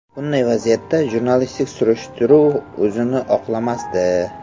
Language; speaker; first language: Uzbek; native; Uzbek